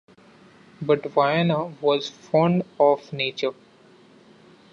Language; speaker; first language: English; non-native, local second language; Marathi